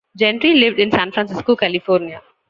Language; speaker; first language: English; non-native, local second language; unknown